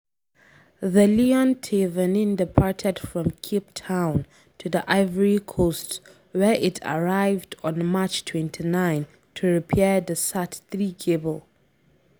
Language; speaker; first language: English; non-native, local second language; Hausa